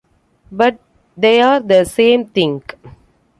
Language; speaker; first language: English; non-native, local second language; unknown